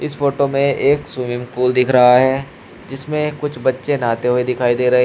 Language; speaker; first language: Hindi; native; Hindi